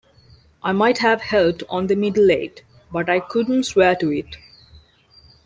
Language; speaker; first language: English; non-native, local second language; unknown